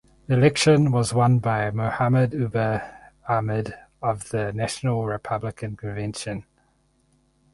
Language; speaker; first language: English; native; English